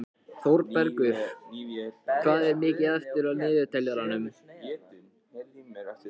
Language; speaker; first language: Icelandic; non-native, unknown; Japanese